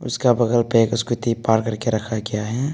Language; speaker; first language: Hindi; non-native, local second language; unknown